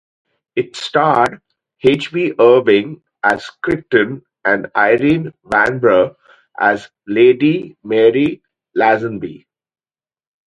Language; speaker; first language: English; native; English